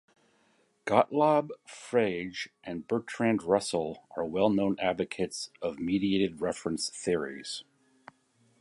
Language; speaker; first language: English; native; English